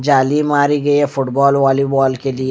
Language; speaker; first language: Hindi; non-native, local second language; Punjabi